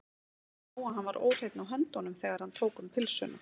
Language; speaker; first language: Icelandic; native; Icelandic